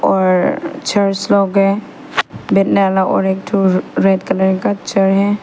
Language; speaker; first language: Hindi; non-native, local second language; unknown